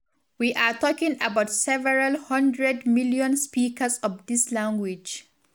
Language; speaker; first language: English; non-native, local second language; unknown